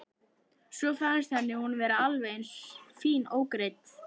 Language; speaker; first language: Icelandic; native; Icelandic